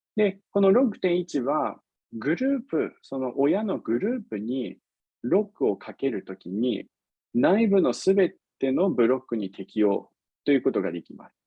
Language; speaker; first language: Japanese; non-native, fluent; English